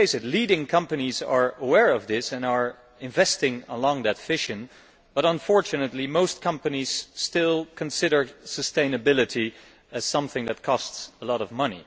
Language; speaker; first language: English; non-native, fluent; Dutch